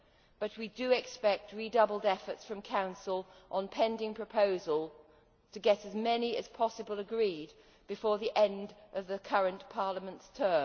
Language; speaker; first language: English; native; English